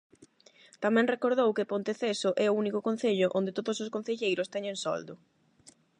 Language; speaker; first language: Galician; non-native, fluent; Spanish